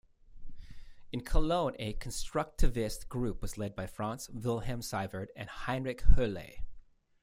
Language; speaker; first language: English; native; English